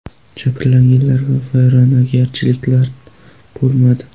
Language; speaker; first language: Uzbek; non-native, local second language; Kara-Kalpak